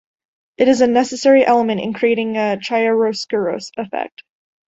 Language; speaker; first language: English; native; English